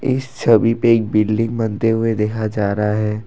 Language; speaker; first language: Hindi; non-native, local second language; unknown